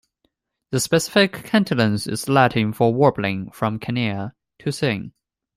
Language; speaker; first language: English; non-native, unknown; Chinese